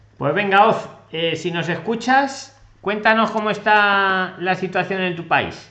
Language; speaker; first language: Spanish; native; Spanish